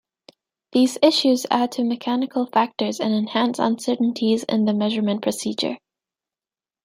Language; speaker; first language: English; native; English